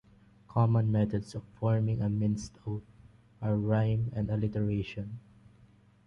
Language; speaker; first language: English; non-native, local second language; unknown